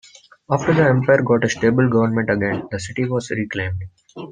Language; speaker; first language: English; non-native, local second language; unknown